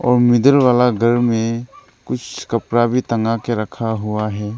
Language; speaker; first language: Hindi; non-native, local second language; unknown